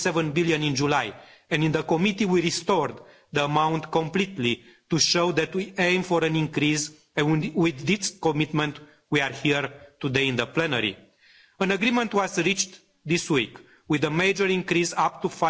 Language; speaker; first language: English; non-native, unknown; Romanian